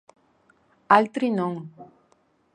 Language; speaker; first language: Galician; native; Galician